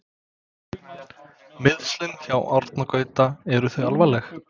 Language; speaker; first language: Icelandic; non-native, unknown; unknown